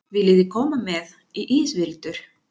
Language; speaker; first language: Icelandic; non-native, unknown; Spanish